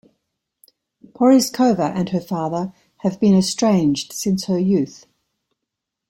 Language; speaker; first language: English; native; English